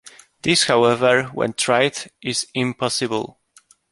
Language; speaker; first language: English; non-native, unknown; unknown